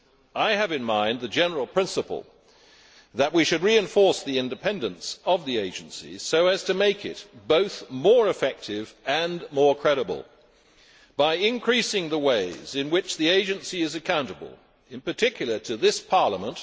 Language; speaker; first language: English; native; English